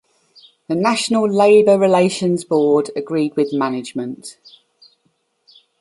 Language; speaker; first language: English; native; English